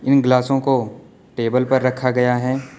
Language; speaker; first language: Hindi; native; Hindi